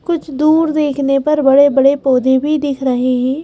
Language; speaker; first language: Hindi; native; Hindi